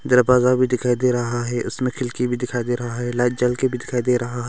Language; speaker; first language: Hindi; early bilingual, other home language; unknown